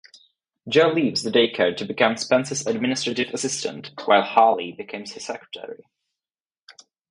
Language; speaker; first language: English; non-native, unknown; Czech